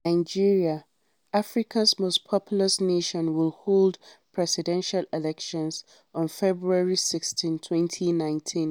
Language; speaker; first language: English; non-native, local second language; Hausa